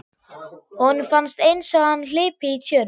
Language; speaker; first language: Icelandic; non-native, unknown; German